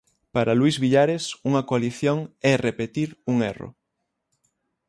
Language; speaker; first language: Galician; native; Galician